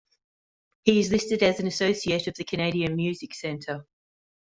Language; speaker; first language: English; native; English